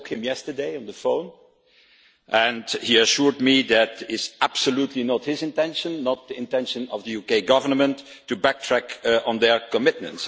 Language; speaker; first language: English; non-native, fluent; Dutch